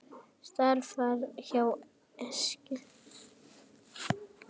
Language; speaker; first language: Icelandic; native; Icelandic